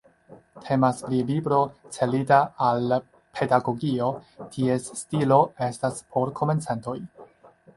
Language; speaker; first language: Esperanto; non-native, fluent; Chinese